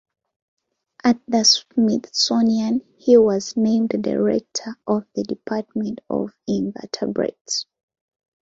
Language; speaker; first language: English; non-native, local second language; Ganda